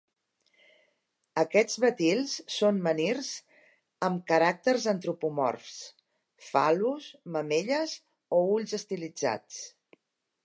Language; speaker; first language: Catalan; native; Catalan